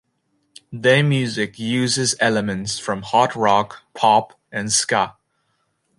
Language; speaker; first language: English; native; English